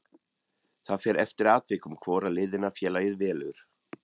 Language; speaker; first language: Icelandic; non-native, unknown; German